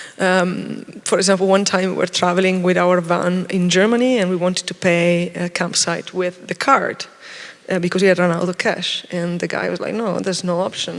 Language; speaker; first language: English; non-native, fluent; Italian